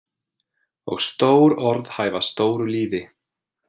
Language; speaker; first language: Icelandic; non-native, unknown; English